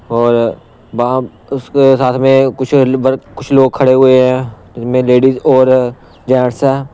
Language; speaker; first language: Hindi; non-native, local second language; Punjabi